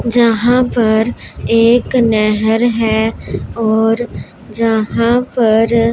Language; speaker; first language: Hindi; non-native, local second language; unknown